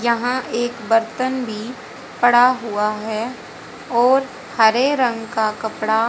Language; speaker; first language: Hindi; native; Hindi